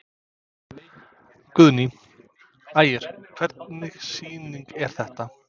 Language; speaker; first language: Icelandic; non-native, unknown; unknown